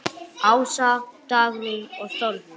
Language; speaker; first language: Icelandic; non-native, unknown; English